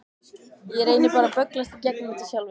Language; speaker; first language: Icelandic; native; Icelandic